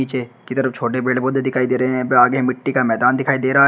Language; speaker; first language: Hindi; native; Hindi